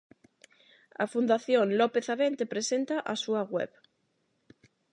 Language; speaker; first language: Galician; non-native, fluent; Spanish